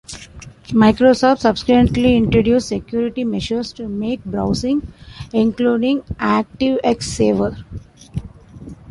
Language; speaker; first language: English; non-native, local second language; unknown